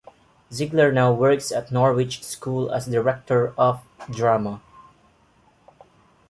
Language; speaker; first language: English; non-native, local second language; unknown